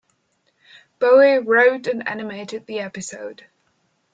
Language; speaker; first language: English; non-native, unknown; German